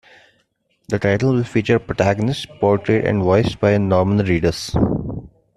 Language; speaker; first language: English; non-native, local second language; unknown